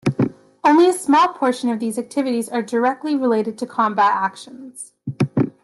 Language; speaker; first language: English; native; English